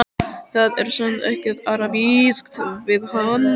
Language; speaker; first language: Icelandic; native; Icelandic